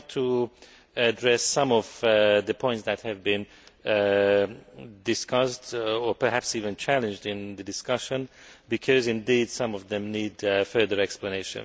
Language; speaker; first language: English; non-native, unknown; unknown